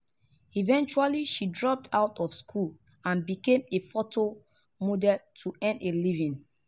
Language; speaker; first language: English; non-native, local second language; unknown